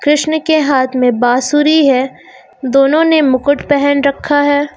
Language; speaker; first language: Hindi; native; Hindi